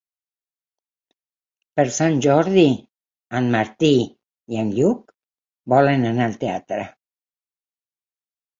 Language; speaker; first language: Catalan; non-native, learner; Spanish